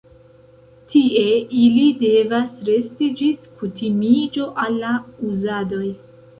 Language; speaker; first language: Esperanto; non-native, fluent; Central Kurdish